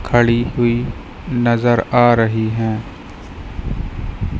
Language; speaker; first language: Hindi; native; Hindi